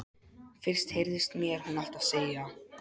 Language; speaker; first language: Icelandic; non-native, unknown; Polish